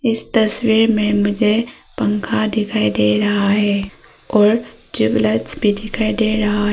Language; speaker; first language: Hindi; early bilingual, other home language; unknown